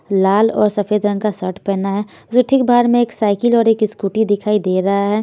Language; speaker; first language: Hindi; native; Hindi